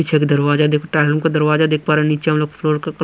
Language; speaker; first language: Hindi; non-native, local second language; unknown